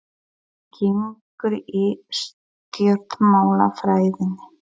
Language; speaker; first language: Icelandic; non-native, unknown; Polish